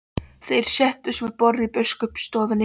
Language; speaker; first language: Icelandic; non-native, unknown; Polish